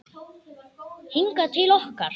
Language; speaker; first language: Icelandic; native; Icelandic